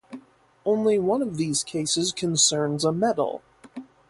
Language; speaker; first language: English; native; English